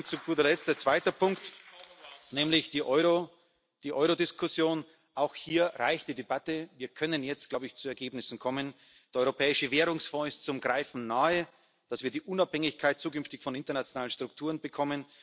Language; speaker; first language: German; native; German